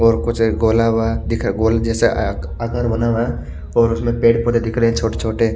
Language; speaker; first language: Hindi; native; Hindi